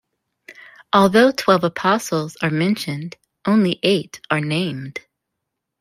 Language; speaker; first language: English; native; English